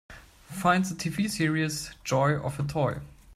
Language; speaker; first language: English; non-native, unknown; German